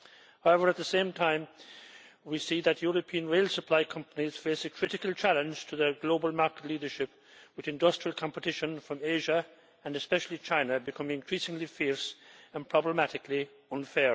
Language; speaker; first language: English; native; English